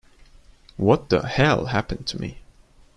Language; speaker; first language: English; non-native, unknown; Turkish